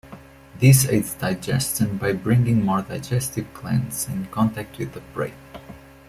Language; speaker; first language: English; non-native, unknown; Portuguese